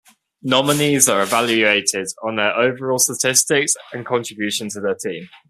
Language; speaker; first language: English; native; English